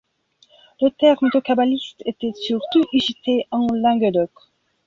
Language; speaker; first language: French; non-native, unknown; Belarusian